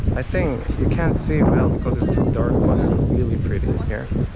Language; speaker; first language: English; non-native, fluent; Korean